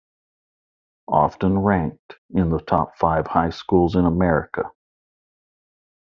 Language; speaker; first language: English; native; English